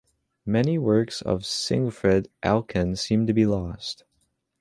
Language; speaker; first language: English; native; English